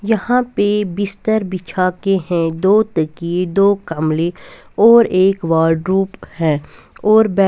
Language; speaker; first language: Hindi; non-native, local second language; Punjabi